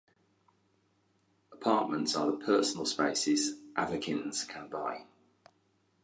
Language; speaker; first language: English; native; English